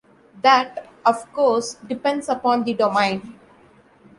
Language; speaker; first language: English; non-native, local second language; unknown